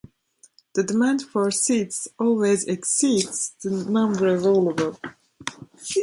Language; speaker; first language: English; native; English